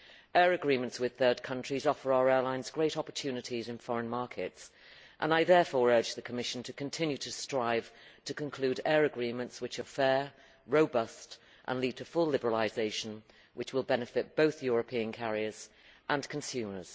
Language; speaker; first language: English; native; English